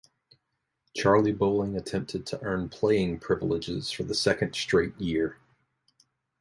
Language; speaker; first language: English; native; English